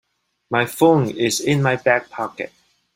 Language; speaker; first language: English; non-native, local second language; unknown